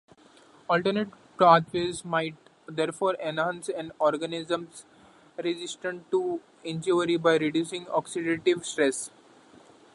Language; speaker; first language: English; non-native, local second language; Marathi